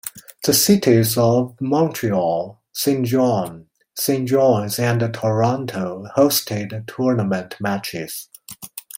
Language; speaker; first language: English; non-native, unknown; Chinese